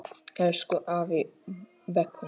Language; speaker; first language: Icelandic; non-native, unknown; Polish